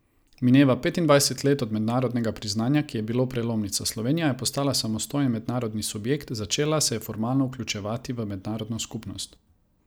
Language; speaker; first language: Slovenian; non-native, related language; Croatian